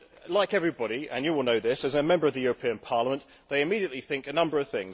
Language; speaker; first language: English; native; English